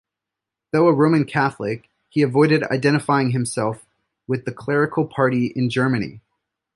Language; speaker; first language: English; native; English